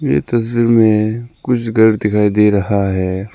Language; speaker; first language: Hindi; non-native, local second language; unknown